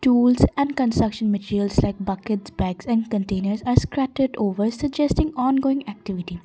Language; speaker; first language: English; non-native, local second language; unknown